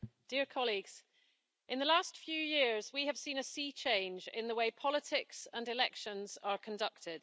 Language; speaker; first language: English; native; English